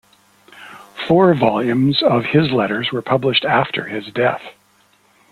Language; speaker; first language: English; native; English